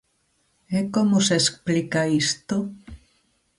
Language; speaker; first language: Galician; native; Galician